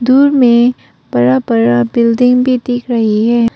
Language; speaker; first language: Hindi; early bilingual, other home language; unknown